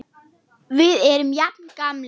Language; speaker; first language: Icelandic; non-native, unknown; German